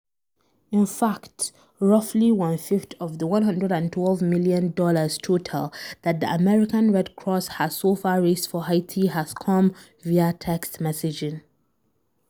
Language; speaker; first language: English; non-native, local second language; Hausa